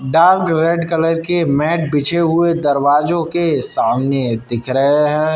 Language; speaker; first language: Hindi; native; Hindi